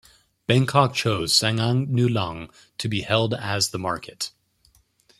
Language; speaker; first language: English; native; English